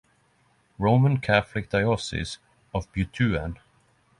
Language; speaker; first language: English; non-native, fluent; Norwegian